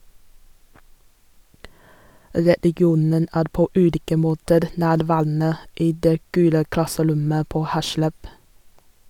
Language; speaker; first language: Norwegian; non-native, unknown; Chinese